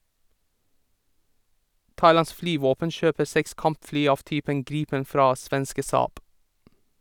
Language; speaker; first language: Norwegian; non-native, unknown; Persian